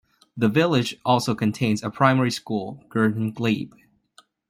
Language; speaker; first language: English; non-native, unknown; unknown